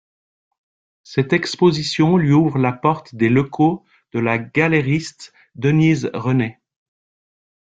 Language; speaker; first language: French; native; French